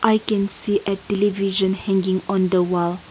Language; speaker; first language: English; non-native, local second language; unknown